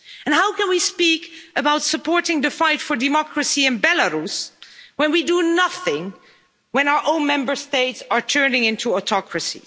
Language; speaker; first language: English; non-native, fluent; Dutch